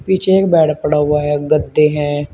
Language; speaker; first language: Hindi; native; Hindi